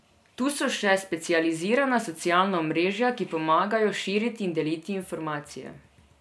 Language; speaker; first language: Slovenian; non-native, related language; Serbian